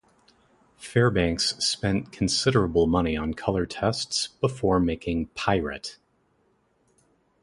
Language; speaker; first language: English; native; English